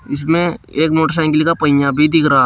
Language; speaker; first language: Hindi; native; Hindi